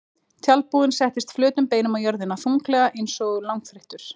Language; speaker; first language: Icelandic; native; Icelandic